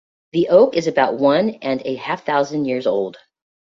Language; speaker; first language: English; native; English